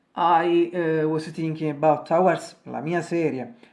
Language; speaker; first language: English; non-native, learner; Italian